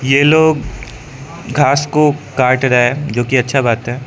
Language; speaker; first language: Hindi; non-native, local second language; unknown